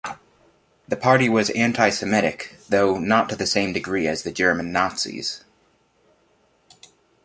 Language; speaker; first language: English; native; English